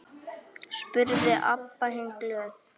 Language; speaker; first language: Icelandic; native; Icelandic